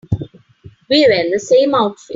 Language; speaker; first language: English; non-native, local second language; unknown